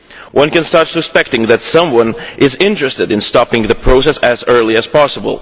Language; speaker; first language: English; non-native, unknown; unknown